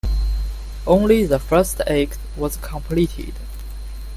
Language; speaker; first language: English; non-native, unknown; Chinese